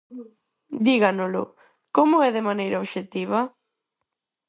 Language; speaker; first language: Galician; non-native, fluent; Spanish